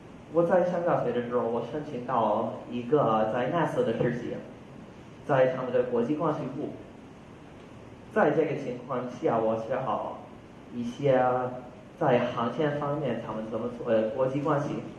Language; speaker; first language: Chinese; non-native, fluent; English